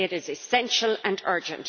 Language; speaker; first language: English; native; English